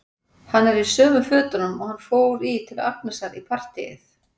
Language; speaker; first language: Icelandic; native; Icelandic